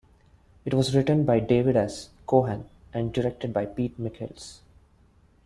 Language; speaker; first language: English; non-native, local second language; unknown